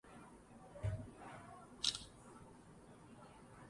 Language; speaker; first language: English; native; English